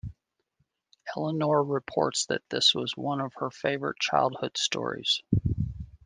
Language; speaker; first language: English; native; English